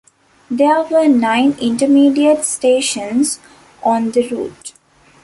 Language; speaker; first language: English; non-native, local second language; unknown